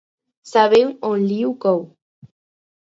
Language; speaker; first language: Catalan; non-native, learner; Spanish